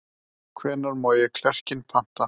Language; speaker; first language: Icelandic; native; Icelandic